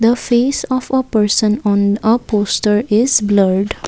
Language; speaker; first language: English; non-native, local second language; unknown